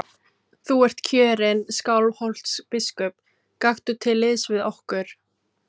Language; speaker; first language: Icelandic; non-native, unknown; Filipino